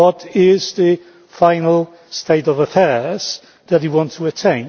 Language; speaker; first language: English; non-native, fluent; Polish